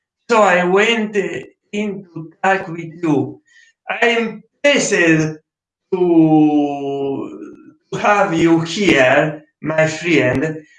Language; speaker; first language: English; non-native, learner; Italian